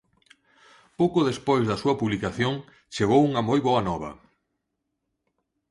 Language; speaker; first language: Galician; non-native, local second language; Spanish